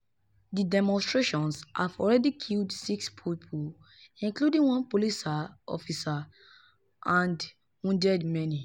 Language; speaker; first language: English; non-native, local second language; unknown